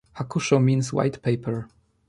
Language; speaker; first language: English; non-native, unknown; Polish